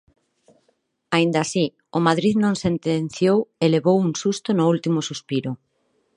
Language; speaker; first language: Galician; non-native, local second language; Spanish